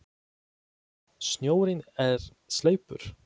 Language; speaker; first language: Icelandic; non-native, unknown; Polish